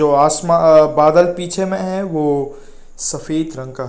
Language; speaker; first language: Hindi; non-native, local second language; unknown